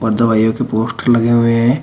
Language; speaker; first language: Hindi; native; Hindi